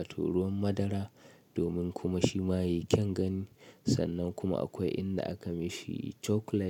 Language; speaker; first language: Hausa; native; Hausa